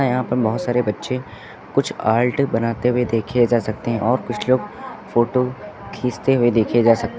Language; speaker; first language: Hindi; native; Hindi